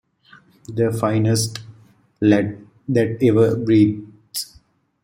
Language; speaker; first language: English; native; English